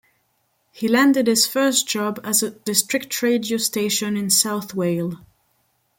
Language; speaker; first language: English; non-native, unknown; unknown